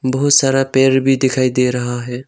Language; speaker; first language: Hindi; non-native, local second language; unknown